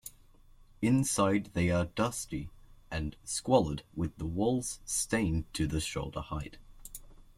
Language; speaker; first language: English; native; English